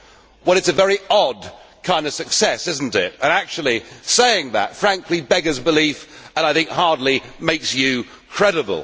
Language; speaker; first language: English; native; English